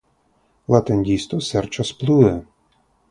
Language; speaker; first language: Esperanto; non-native, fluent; Russian